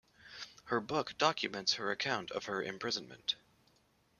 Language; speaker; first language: English; native; English